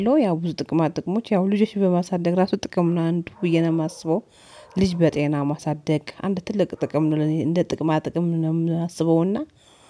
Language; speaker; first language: Amharic; native; Amharic